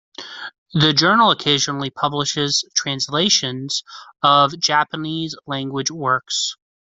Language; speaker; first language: English; native; English